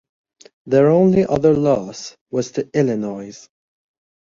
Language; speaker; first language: English; non-native, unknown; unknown